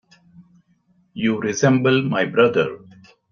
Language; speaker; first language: English; non-native, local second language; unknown